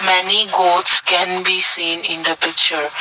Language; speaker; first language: English; non-native, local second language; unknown